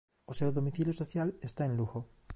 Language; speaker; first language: Galician; native; Galician